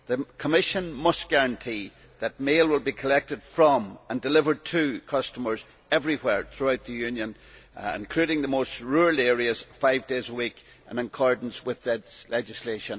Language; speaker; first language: English; native; English